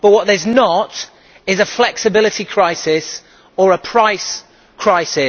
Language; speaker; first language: English; native; English